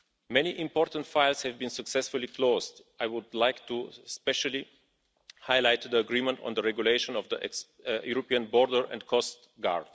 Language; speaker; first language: English; non-native, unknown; Bulgarian